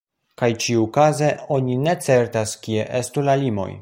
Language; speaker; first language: Esperanto; non-native, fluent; Polish